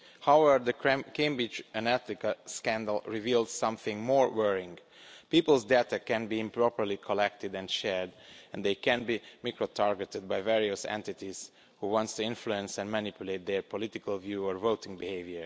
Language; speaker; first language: English; non-native, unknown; Romanian